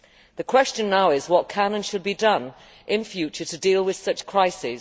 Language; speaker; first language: English; native; English